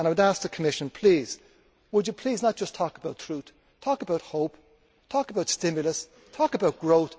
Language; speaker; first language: English; native; English